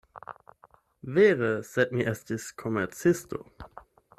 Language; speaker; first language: Esperanto; non-native, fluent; German